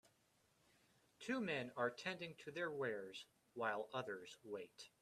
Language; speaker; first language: English; native; English